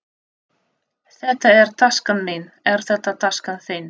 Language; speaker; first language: Icelandic; non-native, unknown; Russian